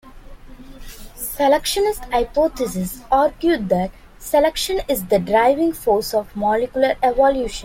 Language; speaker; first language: English; non-native, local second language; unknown